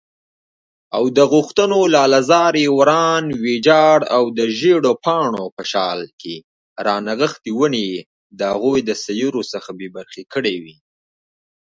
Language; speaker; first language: English; non-native, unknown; Pashto